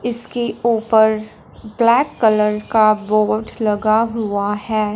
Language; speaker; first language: Hindi; non-native, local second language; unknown